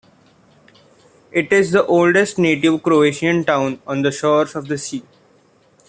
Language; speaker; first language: English; non-native, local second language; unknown